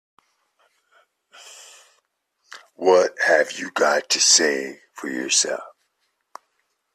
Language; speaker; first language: English; native; English